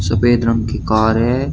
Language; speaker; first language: Hindi; native; Hindi